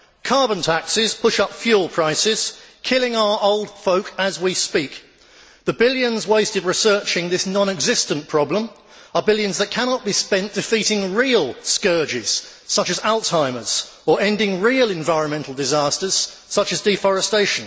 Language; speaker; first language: English; native; English